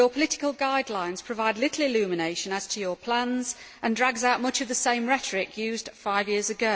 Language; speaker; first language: English; native; English